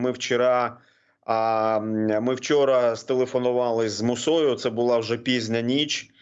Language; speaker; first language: Ukrainian; non-native, local second language; Russian